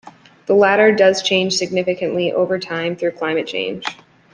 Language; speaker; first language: English; native; English